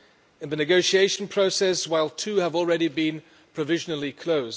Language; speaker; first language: English; non-native, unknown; German